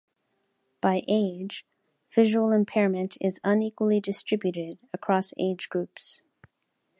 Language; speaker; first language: English; native; English